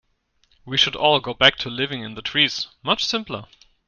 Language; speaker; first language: English; non-native, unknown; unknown